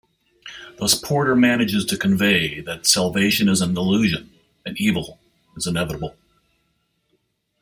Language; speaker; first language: English; native; English